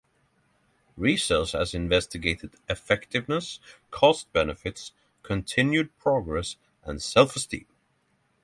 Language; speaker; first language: English; non-native, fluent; Norwegian